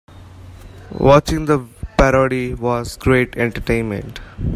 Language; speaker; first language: English; non-native, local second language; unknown